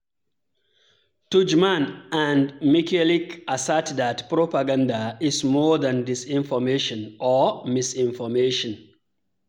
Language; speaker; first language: English; non-native, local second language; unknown